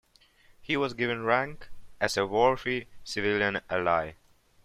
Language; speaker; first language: English; non-native, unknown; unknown